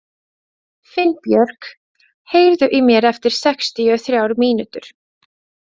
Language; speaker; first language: Icelandic; non-native, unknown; Latvian